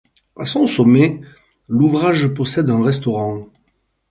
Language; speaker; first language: French; native; French